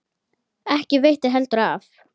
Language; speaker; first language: Icelandic; native; Icelandic